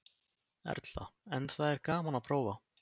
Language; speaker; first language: Icelandic; native; Icelandic